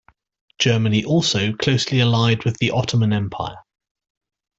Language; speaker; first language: English; native; English